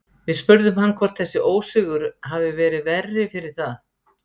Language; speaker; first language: Icelandic; native; Icelandic